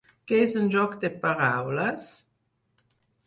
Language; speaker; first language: Catalan; non-native, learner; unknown